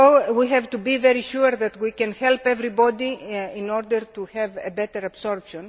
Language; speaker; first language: English; non-native, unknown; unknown